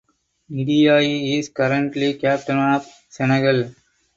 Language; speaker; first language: English; non-native, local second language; Tamil